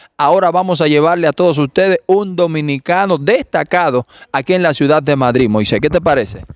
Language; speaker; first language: Spanish; native; Spanish